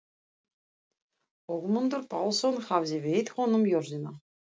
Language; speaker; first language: Icelandic; non-native, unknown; Russian